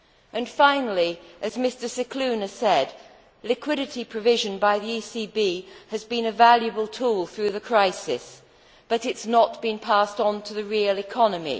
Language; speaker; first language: English; native; English